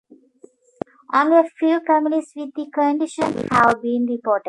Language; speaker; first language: English; native; English